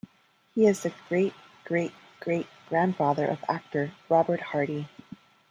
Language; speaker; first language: English; non-native, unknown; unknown